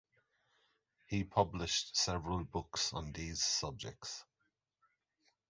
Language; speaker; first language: English; native; English